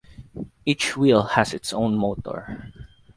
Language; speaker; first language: English; non-native, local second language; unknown